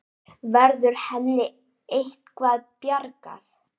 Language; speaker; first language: Icelandic; native; Icelandic